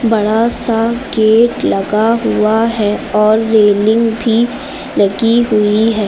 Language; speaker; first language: Hindi; native; Hindi